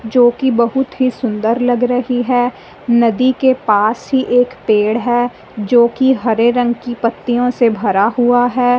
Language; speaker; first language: Hindi; non-native, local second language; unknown